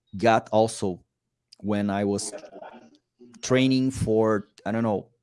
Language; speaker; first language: English; non-native, learner; Portuguese